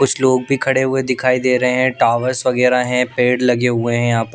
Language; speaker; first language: Hindi; non-native, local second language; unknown